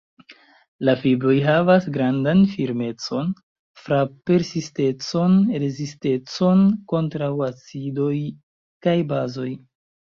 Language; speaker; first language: Esperanto; non-native, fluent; Chinese